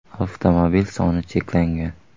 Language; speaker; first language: Uzbek; native; Uzbek